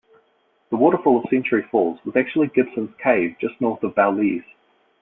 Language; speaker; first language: English; native; English